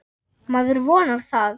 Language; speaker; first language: Icelandic; non-native, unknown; German